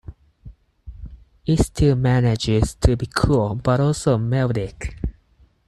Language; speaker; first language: English; non-native, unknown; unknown